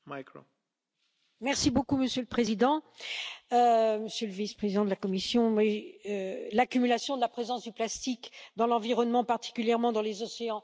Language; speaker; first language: French; native; French